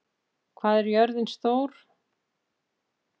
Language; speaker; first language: Icelandic; native; Icelandic